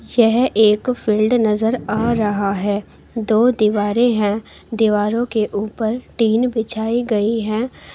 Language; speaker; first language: Hindi; native; Hindi